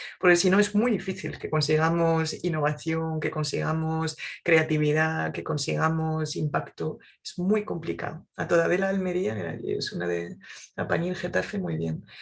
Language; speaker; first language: Spanish; non-native, fluent; French